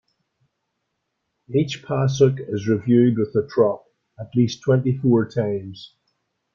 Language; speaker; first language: English; native; English